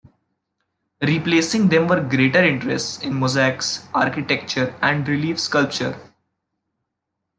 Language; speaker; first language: English; non-native, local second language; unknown